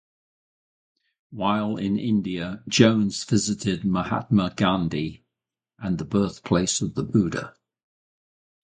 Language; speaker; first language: English; native; English